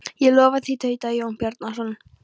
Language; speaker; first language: Icelandic; non-native, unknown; Polish